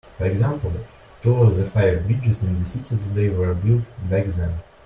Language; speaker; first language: English; non-native, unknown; Russian